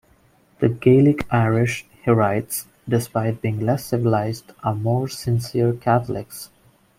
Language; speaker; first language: English; non-native, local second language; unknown